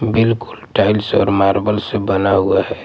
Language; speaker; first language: Hindi; non-native, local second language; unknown